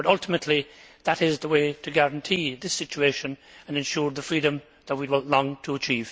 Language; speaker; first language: English; native; English